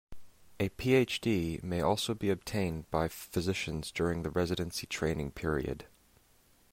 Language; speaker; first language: English; native; English